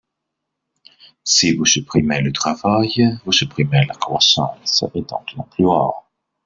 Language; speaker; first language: French; non-native, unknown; English